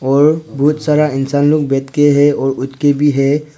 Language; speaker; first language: Hindi; early bilingual, other home language; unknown